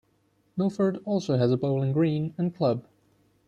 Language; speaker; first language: English; non-native, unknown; German